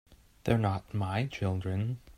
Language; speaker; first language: English; native; English